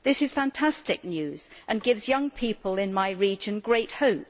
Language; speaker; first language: English; native; English